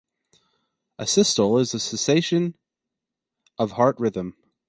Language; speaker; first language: English; native; English